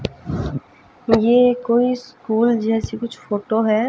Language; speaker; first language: Hindi; native; Hindi